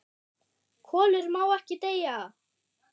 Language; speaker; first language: Icelandic; non-native, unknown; German